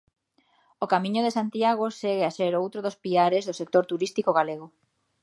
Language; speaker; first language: Galician; native; Galician